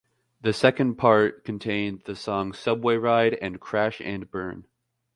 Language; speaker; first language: English; native; English